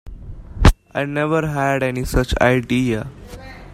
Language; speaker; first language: English; non-native, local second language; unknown